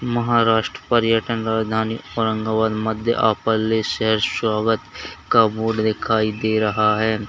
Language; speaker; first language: Hindi; native; Hindi